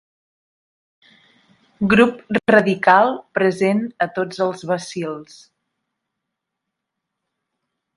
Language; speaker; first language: Catalan; native; Catalan